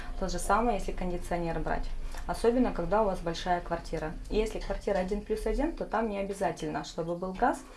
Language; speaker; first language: Russian; non-native, local second language; Kyrgyz